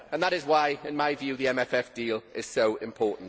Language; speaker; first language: English; native; English